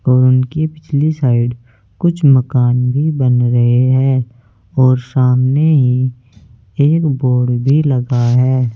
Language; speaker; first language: Hindi; native; Hindi